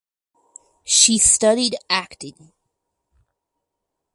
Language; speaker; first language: English; native; English